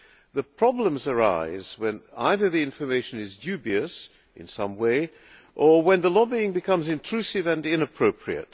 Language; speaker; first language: English; non-native, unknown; Hungarian